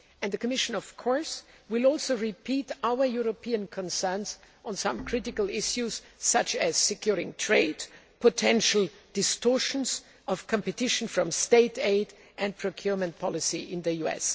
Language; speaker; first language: English; non-native, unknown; German